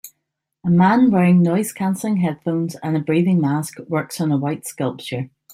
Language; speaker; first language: English; native; English